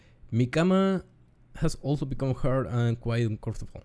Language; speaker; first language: English; non-native, learner; Spanish